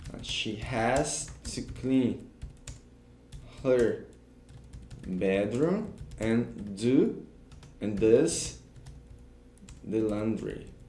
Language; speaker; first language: English; non-native, fluent; Portuguese